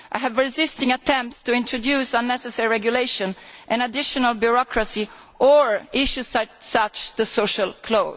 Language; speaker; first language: English; non-native, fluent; Italian